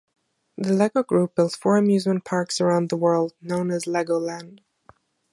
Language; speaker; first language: English; non-native, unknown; German